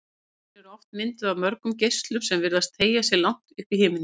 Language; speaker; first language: Icelandic; native; Icelandic